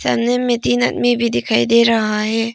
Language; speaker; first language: Hindi; non-native, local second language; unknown